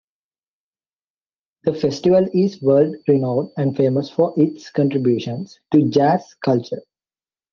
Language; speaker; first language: English; native; English